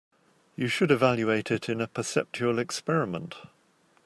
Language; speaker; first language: English; native; English